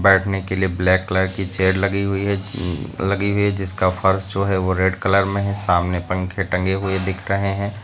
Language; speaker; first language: Hindi; native; Hindi